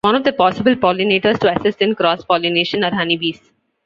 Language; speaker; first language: English; non-native, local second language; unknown